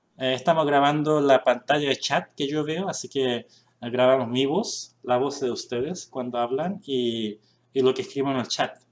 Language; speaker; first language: Spanish; early bilingual, other home language; Korean